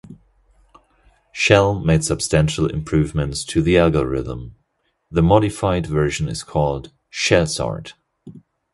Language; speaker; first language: English; non-native, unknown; German